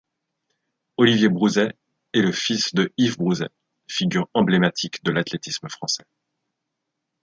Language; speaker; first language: French; native; French